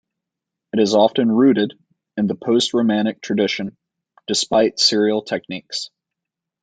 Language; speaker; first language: English; native; English